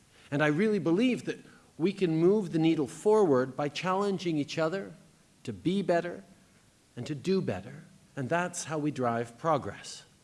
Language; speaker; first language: English; native; English